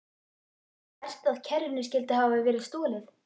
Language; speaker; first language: Icelandic; native; Icelandic